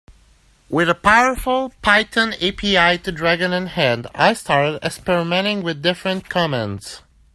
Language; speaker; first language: English; native; English